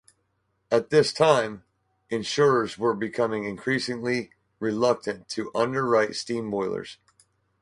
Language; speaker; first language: English; native; English